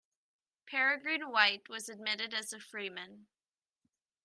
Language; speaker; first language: English; native; English